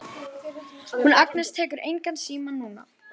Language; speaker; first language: Icelandic; native; Icelandic